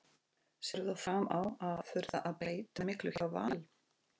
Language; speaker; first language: Icelandic; non-native, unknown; Russian